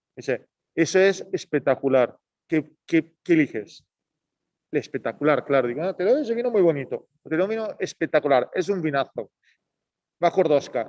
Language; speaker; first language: Spanish; non-native, fluent; Italian